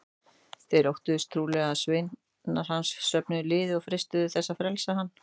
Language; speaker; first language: Icelandic; native; Icelandic